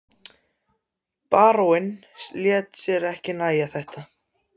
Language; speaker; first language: Icelandic; non-native, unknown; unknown